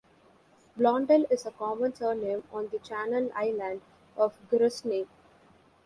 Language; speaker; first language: English; non-native, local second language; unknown